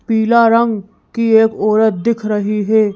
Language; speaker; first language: Hindi; native; Hindi